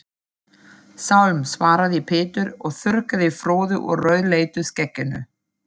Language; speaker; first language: Icelandic; non-native, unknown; German